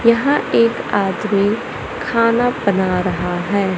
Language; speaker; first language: Hindi; native; Hindi